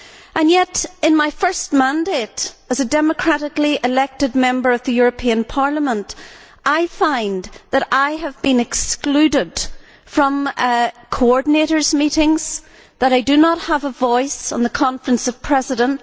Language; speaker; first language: English; native; English